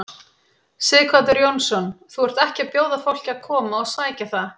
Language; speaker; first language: Icelandic; native; Icelandic